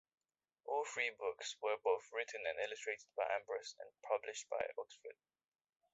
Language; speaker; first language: English; native; English